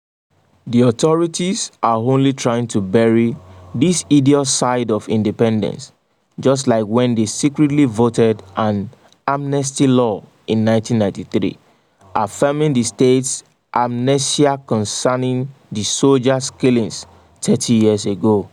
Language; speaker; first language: English; non-native, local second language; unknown